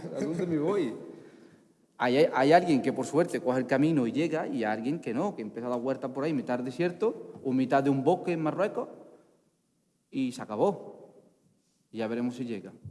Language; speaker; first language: Spanish; non-native, fluent; Arabic